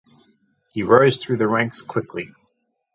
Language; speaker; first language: English; native; English